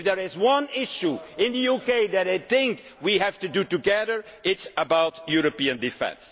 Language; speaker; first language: English; non-native, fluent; Dutch